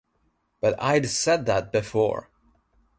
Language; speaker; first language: English; non-native, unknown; Nepali